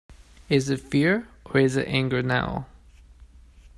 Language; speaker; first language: English; non-native, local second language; Cantonese